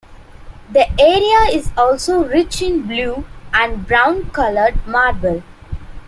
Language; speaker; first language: English; non-native, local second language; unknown